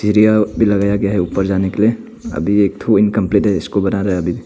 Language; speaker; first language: Hindi; non-native, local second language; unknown